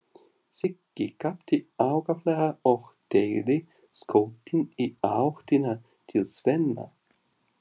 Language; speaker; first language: Icelandic; non-native, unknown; Russian